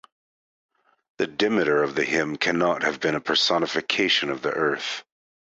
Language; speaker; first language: English; native; English